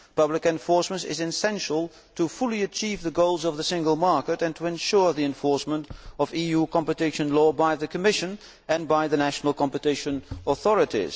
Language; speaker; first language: English; non-native, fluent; Dutch